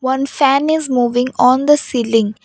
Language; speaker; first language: English; non-native, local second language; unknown